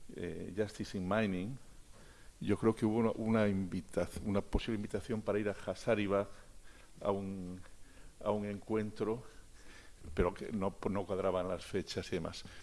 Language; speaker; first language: Spanish; native; Spanish